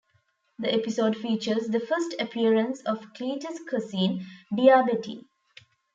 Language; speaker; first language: English; non-native, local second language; Tamil